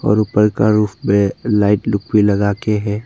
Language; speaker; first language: Hindi; early bilingual, other home language; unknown